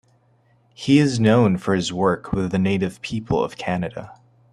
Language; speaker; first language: English; native; English